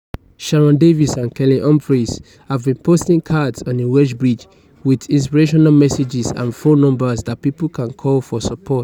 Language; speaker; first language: English; non-native, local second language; Yoruba